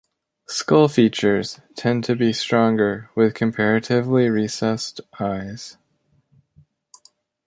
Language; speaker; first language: English; native; English